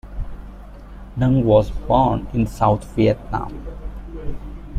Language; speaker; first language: English; non-native, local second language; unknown